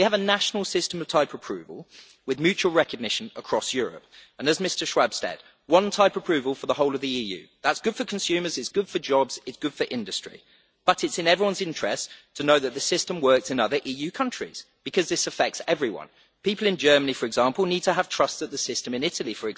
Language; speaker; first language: English; native; English